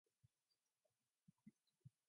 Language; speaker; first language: English; non-native, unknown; Mongolian